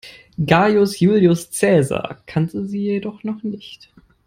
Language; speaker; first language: English; non-native, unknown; German